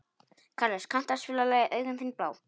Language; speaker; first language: Icelandic; non-native, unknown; Polish